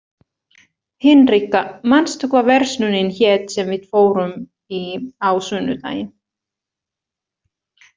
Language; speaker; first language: Icelandic; non-native, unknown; Finnish